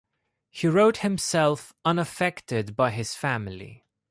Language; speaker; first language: English; non-native, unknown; Greek